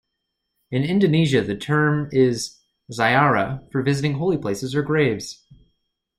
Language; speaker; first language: English; native; English